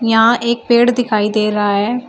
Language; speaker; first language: Hindi; native; Hindi